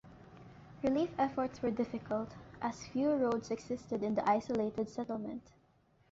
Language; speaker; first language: English; non-native, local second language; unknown